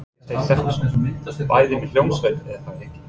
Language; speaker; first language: Icelandic; non-native, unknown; English